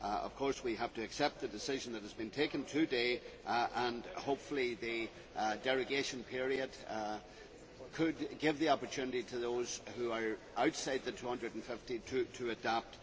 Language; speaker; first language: English; native; English